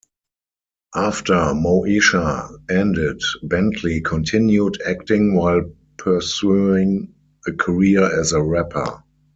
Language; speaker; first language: English; non-native, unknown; German